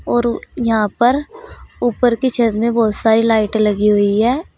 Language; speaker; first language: Hindi; native; Hindi